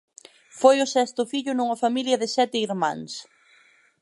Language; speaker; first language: Galician; native; Galician